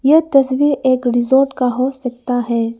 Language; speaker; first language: Hindi; non-native, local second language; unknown